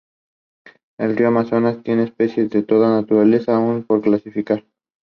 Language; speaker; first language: English; non-native, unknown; Spanish